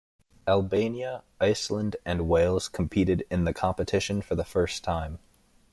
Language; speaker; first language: English; native; English